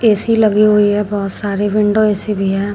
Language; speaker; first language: Hindi; native; Hindi